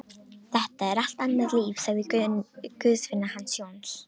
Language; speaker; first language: Icelandic; non-native, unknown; Romanian